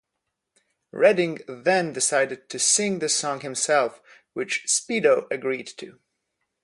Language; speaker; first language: English; non-native, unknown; Polish